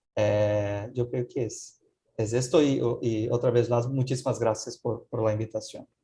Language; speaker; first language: Spanish; non-native, fluent; Portuguese